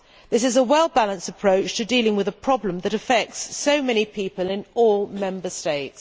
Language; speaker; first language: English; native; English